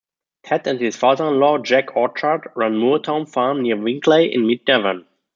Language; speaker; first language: English; non-native, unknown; German